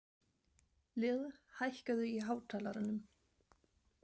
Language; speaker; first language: Icelandic; non-native, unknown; German